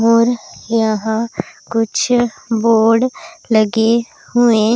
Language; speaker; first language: Hindi; non-native, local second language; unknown